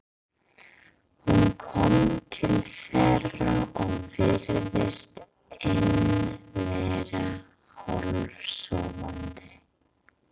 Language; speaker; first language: Icelandic; non-native, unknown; English